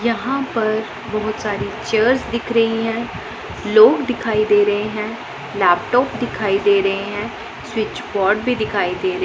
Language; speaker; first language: Hindi; non-native, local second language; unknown